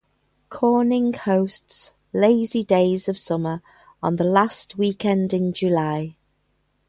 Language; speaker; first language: English; native; English